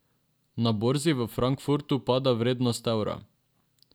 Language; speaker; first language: Slovenian; non-native, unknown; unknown